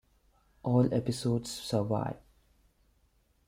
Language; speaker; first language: English; non-native, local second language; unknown